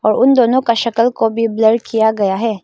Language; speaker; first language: Hindi; non-native, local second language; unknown